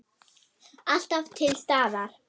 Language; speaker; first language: Icelandic; non-native, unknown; German